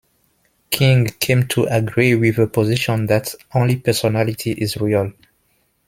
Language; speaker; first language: English; non-native, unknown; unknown